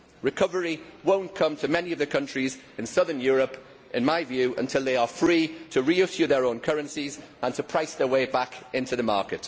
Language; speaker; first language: English; native; English